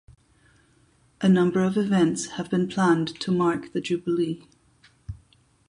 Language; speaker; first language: English; non-native, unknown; German